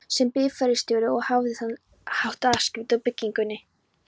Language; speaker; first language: Icelandic; non-native, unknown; Polish